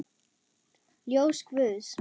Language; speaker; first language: Icelandic; non-native, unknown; German